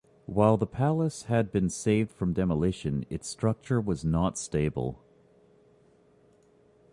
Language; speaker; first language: English; native; English